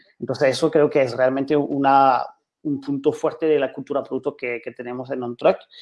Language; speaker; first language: Spanish; non-native, fluent; French